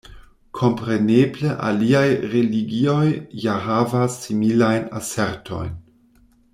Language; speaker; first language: Esperanto; non-native, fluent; German